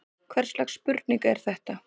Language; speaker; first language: Icelandic; native; Icelandic